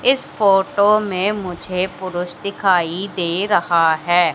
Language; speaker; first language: Hindi; native; Hindi